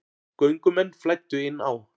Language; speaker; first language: Icelandic; native; Icelandic